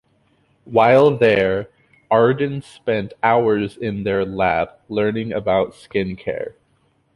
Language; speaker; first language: English; native; English